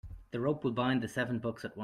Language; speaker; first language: English; native; English